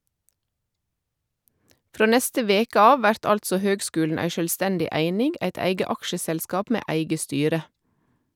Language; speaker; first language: Norwegian; native; Norwegian